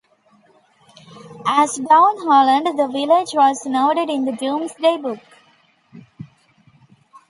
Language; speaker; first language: English; non-native, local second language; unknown